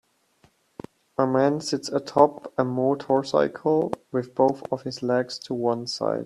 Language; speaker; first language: English; non-native, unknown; German